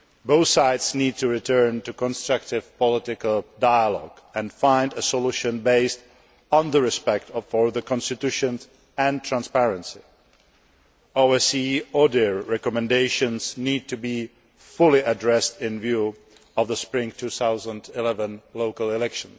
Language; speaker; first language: English; non-native, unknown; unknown